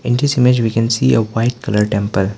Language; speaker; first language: English; non-native, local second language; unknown